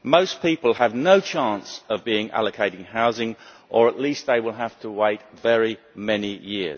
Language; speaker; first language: English; native; English